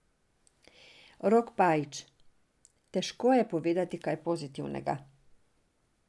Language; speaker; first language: Slovenian; non-native, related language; Serbian